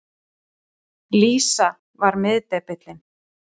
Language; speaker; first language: Icelandic; native; Icelandic